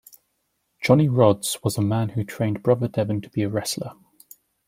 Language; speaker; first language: English; native; English